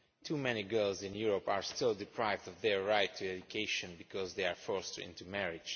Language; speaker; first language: English; non-native, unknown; Romanian